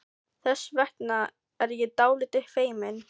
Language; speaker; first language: Icelandic; non-native, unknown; Filipino